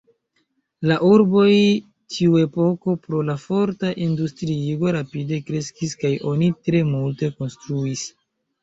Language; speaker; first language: Esperanto; non-native, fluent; Chinese